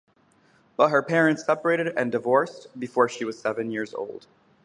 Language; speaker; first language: English; native; English